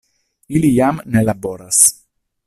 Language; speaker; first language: Esperanto; non-native, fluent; Italian